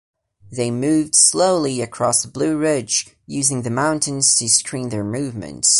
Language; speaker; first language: English; non-native, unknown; Portuguese